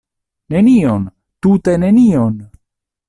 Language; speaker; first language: Esperanto; non-native, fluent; Italian